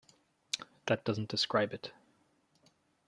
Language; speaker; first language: English; native; English